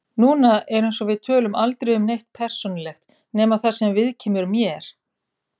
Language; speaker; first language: Icelandic; native; Icelandic